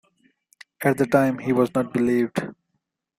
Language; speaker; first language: English; non-native, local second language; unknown